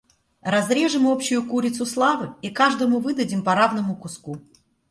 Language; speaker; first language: Russian; native; Russian